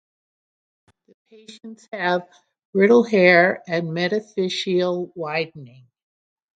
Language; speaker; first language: English; native; English